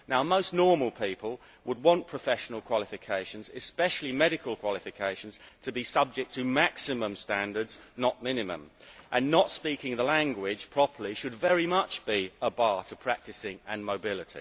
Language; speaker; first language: English; native; English